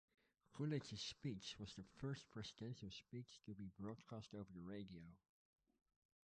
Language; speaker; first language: English; non-native, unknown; Dutch